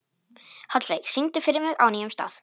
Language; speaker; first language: Icelandic; non-native, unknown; Polish